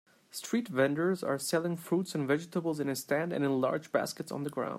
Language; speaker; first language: English; non-native, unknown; Turkish